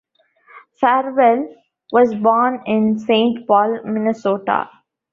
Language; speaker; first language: English; non-native, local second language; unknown